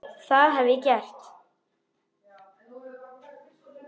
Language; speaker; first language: Icelandic; native; Icelandic